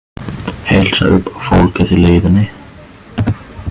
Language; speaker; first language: Icelandic; non-native, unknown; German